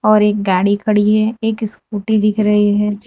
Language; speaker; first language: Hindi; non-native, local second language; Gujarati